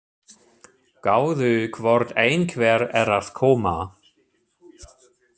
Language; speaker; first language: Icelandic; non-native, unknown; German